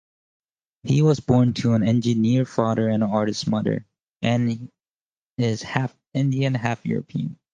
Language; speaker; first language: English; native; English